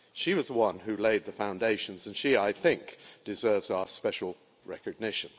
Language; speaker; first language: English; native; English